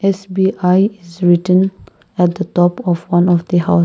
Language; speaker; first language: English; non-native, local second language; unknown